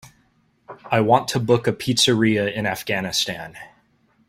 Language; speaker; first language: English; native; English